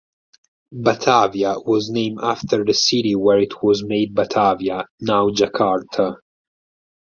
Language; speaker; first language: English; non-native, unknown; Italian